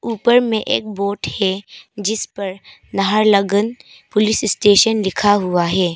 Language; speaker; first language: Hindi; non-native, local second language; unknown